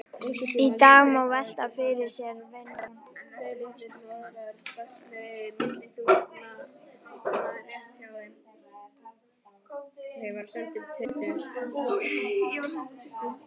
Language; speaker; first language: Icelandic; native; Icelandic